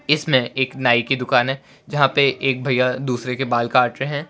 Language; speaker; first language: Hindi; non-native, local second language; Gujarati